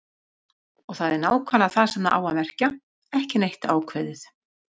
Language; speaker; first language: Icelandic; native; Icelandic